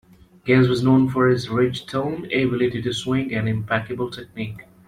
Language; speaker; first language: English; non-native, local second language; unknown